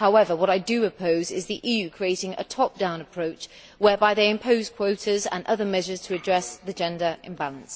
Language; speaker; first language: English; native; English